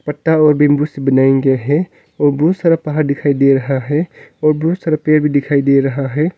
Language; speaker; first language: Hindi; non-native, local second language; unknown